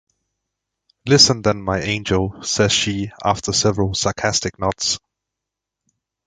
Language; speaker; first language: English; native; English